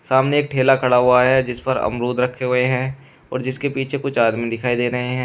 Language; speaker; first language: Hindi; native; Hindi